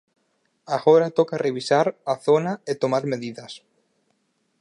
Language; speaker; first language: Galician; native; Galician